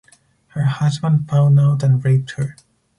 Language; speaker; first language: English; non-native, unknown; Spanish